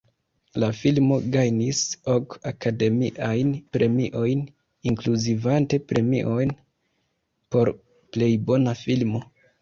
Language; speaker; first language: Esperanto; non-native, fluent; Kinyarwanda